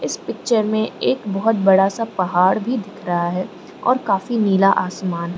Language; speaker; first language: Hindi; non-native, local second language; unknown